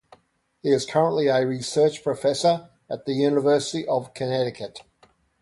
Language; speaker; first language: English; native; English